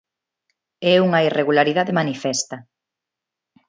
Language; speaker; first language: Galician; non-native, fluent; Spanish